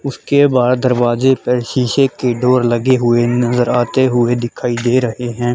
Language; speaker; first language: Hindi; native; Hindi